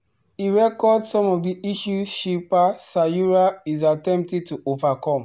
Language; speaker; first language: English; non-native, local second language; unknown